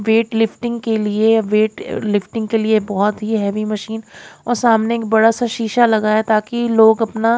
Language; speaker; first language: Hindi; native; Hindi